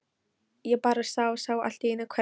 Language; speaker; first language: Icelandic; non-native, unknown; Polish